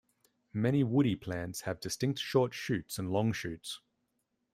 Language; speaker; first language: English; native; English